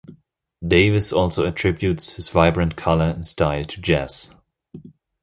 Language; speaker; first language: English; non-native, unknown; German